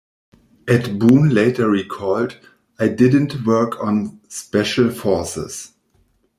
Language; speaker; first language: English; non-native, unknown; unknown